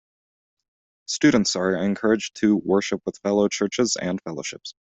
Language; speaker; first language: English; native; English